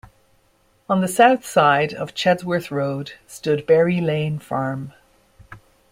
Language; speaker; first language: English; native; English